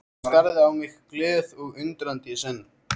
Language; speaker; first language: Icelandic; native; Icelandic